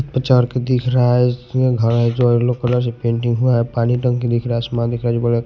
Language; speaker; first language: Hindi; non-native, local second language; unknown